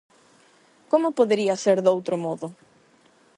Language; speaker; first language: Galician; non-native, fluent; Spanish